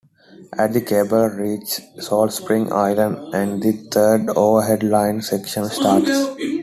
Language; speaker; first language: English; non-native, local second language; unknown